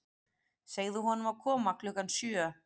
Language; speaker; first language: Icelandic; native; Icelandic